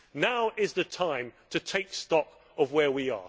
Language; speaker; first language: English; native; English